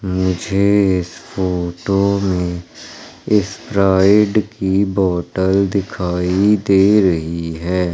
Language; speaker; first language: Hindi; native; Hindi